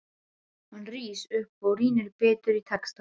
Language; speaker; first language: Icelandic; non-native, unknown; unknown